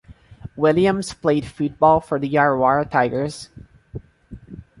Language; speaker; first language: English; non-native, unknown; Portuguese